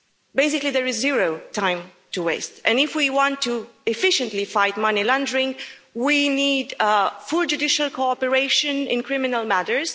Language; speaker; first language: English; non-native, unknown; Romanian